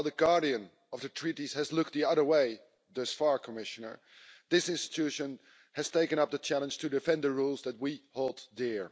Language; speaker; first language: English; non-native, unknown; Dutch